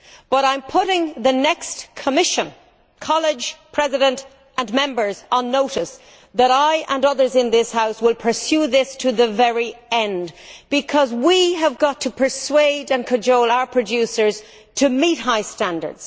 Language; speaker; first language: English; native; English